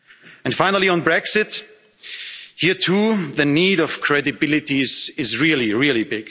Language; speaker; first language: English; non-native, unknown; German